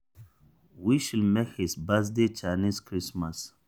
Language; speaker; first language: English; non-native, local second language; Hausa